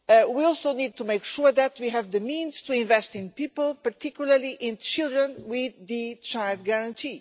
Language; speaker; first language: English; non-native, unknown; Portuguese